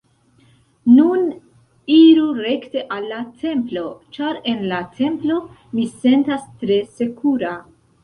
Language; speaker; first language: Esperanto; non-native, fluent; Central Kurdish